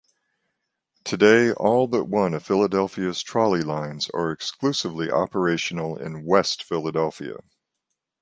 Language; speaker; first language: English; native; English